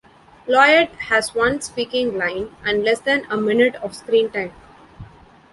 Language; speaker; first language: English; non-native, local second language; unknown